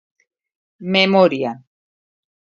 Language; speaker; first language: Galician; native; Galician